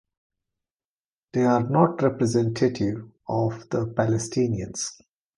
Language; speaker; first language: English; non-native, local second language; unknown